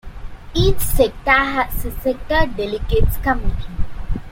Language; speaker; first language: English; non-native, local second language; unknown